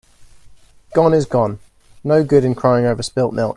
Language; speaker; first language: English; native; English